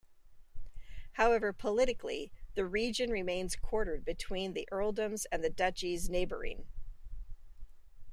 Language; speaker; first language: English; native; English